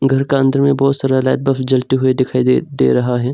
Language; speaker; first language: Hindi; non-native, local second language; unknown